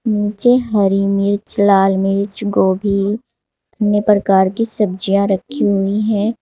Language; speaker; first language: Hindi; native; Hindi